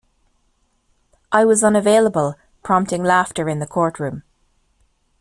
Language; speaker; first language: English; native; English